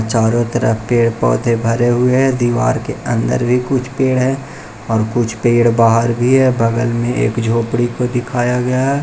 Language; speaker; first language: Hindi; non-native, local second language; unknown